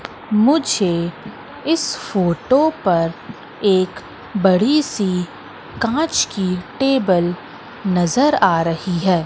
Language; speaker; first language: Hindi; native; Hindi